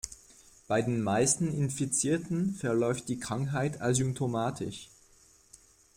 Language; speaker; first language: German; non-native, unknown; French